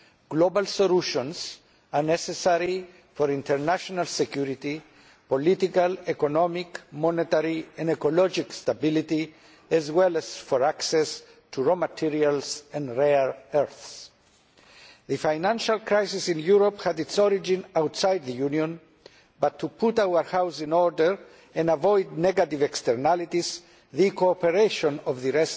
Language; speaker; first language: English; non-native, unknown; Greek